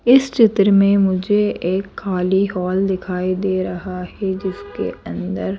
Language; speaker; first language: Hindi; native; Hindi